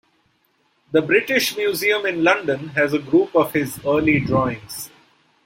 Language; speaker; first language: English; non-native, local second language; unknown